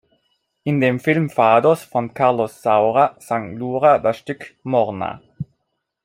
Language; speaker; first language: German; non-native, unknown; Italian